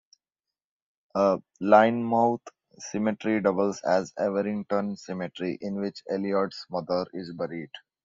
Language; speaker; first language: English; non-native, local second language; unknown